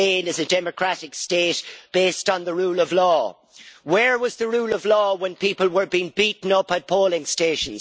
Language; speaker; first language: English; native; English